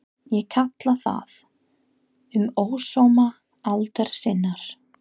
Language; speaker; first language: Icelandic; non-native, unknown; English